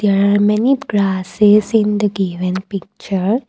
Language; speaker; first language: English; non-native, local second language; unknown